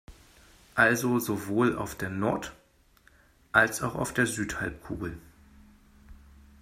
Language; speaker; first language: German; native; German